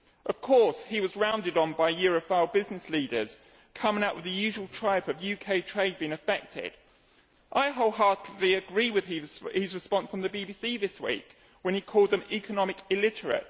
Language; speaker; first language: English; native; English